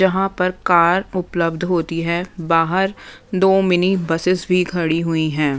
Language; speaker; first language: Hindi; non-native, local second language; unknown